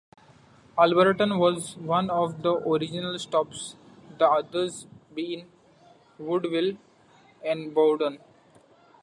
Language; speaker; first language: English; non-native, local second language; Marathi